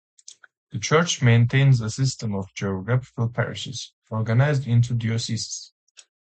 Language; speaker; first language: English; native; English